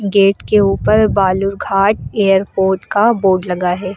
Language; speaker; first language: Hindi; native; Hindi